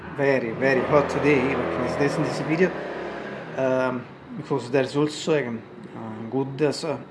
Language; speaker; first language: English; non-native, learner; Italian